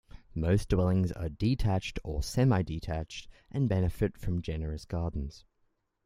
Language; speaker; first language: English; native; English